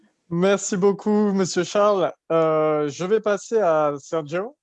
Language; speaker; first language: French; native; French